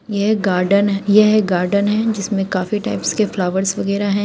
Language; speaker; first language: Hindi; native; Hindi